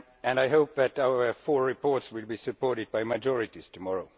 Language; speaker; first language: English; non-native, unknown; Estonian